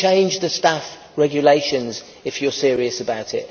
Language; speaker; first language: English; native; English